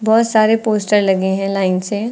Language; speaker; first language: Hindi; native; Hindi